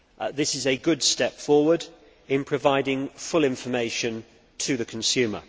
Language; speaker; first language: English; native; English